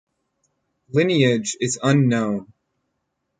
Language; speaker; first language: English; native; English